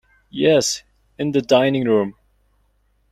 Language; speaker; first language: English; non-native, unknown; Mongolian